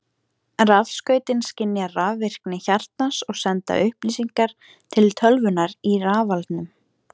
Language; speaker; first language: Icelandic; native; Icelandic